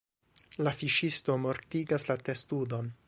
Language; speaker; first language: Esperanto; non-native, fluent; English